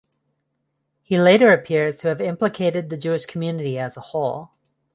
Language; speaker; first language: English; non-native, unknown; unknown